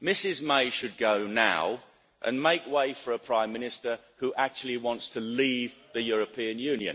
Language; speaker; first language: English; native; English